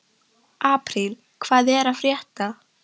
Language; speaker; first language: Icelandic; non-native, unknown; Polish